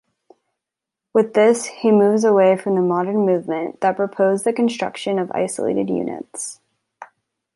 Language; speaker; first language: English; native; English